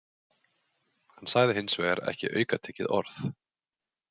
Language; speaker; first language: Icelandic; native; Icelandic